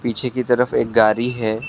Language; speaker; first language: Hindi; non-native, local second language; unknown